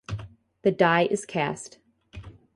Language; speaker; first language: English; native; English